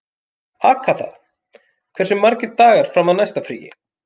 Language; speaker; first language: Icelandic; native; Icelandic